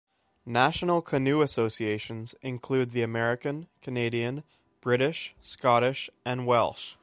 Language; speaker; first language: English; native; English